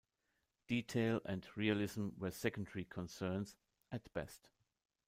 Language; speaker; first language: English; non-native, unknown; German